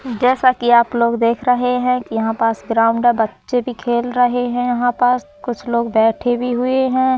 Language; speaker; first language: Hindi; native; Hindi